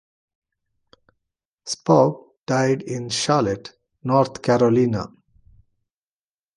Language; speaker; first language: English; non-native, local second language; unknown